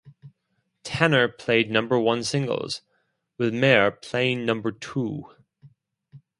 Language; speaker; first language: English; non-native, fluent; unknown